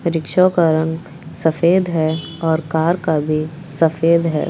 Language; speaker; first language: Hindi; native; Hindi